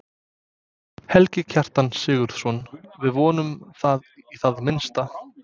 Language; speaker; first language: Icelandic; non-native, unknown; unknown